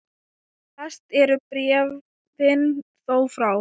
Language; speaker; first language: Icelandic; non-native, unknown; Thai